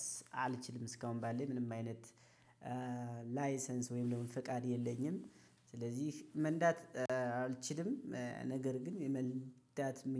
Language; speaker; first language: Amharic; native; Amharic